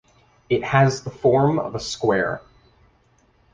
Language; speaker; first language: English; native; English